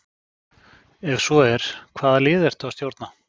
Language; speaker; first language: Icelandic; native; Icelandic